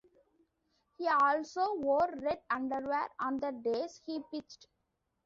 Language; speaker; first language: English; non-native, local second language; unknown